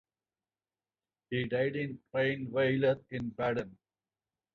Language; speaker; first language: English; non-native, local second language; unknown